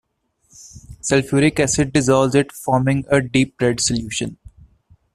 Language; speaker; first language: English; non-native, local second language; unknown